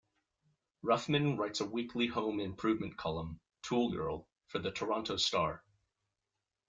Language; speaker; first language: English; native; English